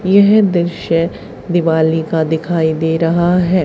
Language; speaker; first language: Hindi; native; Hindi